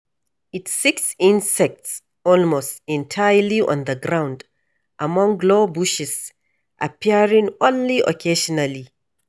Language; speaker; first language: English; non-native, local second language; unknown